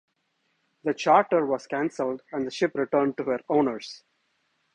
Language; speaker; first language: English; non-native, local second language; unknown